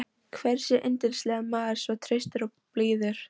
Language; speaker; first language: Icelandic; non-native, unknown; Polish